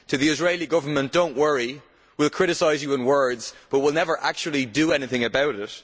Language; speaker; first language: English; native; English